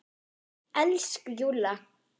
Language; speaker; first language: Icelandic; non-native, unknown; German